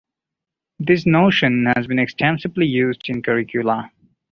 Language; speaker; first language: English; non-native, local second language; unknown